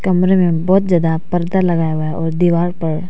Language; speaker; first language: Hindi; non-native, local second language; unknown